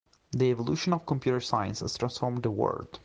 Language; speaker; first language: English; non-native, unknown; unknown